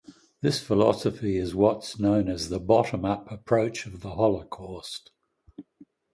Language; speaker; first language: English; native; English